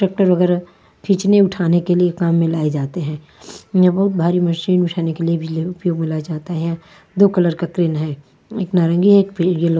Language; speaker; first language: Hindi; non-native, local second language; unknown